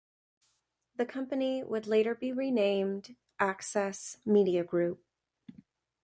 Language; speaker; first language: English; native; English